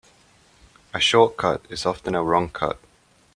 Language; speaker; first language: English; native; English